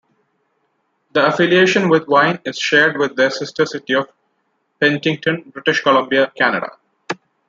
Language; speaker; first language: English; non-native, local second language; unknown